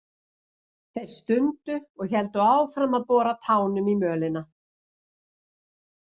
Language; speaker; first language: Icelandic; native; Icelandic